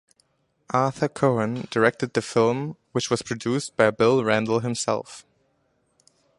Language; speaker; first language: English; non-native, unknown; German